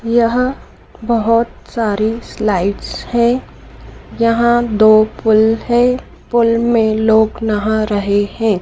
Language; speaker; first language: Hindi; native; Hindi